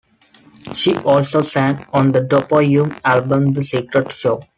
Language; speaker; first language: English; non-native, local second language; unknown